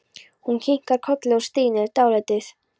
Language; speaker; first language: Icelandic; non-native, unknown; Polish